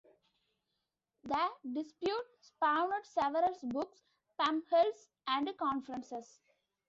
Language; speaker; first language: English; non-native, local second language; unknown